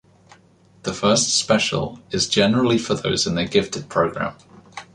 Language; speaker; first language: English; native; English